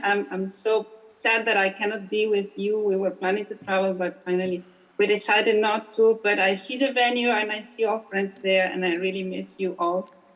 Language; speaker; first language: English; non-native, fluent; Spanish